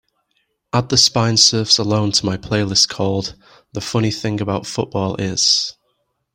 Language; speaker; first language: English; native; English